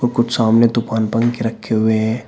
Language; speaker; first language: Hindi; native; Hindi